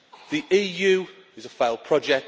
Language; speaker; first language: English; native; English